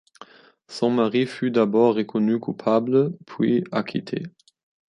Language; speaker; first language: French; non-native, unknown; German